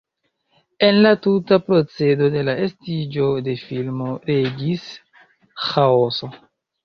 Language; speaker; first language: Esperanto; non-native, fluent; Chinese